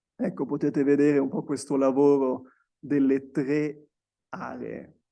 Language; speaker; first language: Italian; non-native, fluent; French